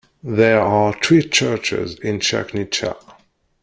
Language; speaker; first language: English; non-native, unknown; Kabyle